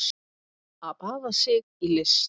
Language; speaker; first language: Icelandic; native; Icelandic